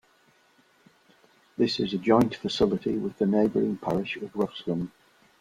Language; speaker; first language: English; non-native, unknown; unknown